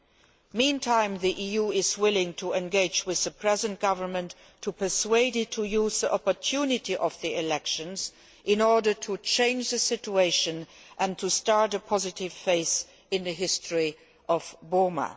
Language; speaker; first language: English; non-native, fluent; Luxembourgish